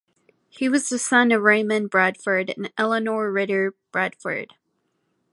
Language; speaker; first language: English; native; English